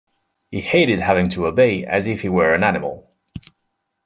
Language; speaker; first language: English; non-native, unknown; French